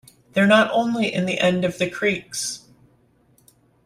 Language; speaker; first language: English; native; English